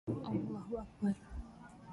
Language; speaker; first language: English; native; English